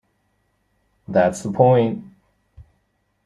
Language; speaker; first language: English; native; English